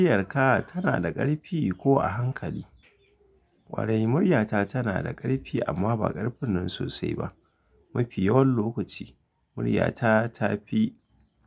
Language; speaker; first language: Hausa; native; Hausa